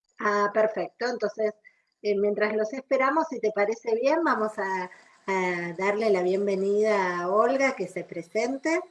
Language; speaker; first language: Spanish; native; Spanish